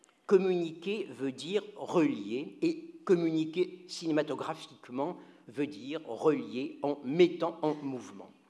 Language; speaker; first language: French; native; French